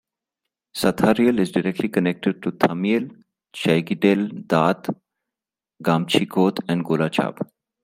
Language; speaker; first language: English; non-native, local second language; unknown